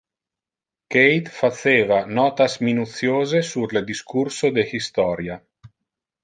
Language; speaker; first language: Interlingua; non-native, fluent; Italian